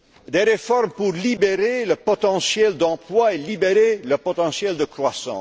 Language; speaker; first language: French; non-native, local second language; Dutch